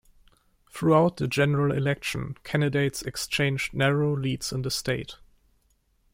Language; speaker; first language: English; non-native, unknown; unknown